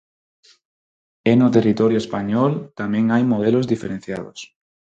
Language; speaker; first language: Galician; non-native, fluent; Spanish